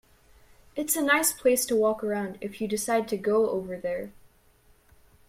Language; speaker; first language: English; native; English